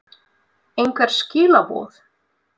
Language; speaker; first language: Icelandic; non-native, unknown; Russian